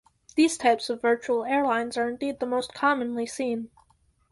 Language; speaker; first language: English; native; English